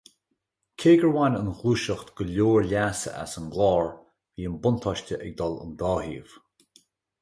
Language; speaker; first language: Irish; native; Irish